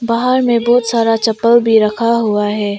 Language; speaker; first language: Hindi; non-native, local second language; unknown